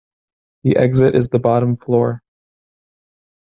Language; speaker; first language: English; native; English